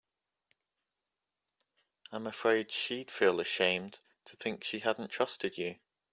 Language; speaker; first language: English; native; English